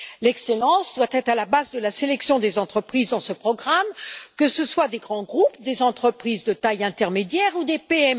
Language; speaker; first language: French; native; French